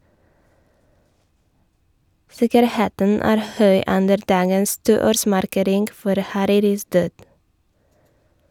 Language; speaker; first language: Norwegian; non-native, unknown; Polish